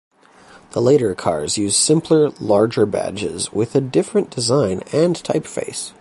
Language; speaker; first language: English; native; English